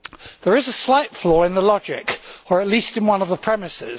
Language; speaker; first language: English; native; English